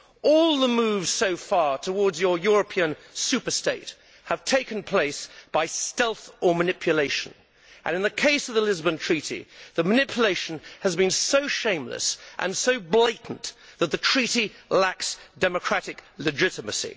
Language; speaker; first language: English; native; English